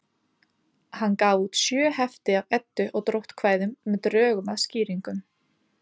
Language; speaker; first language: Icelandic; native; Icelandic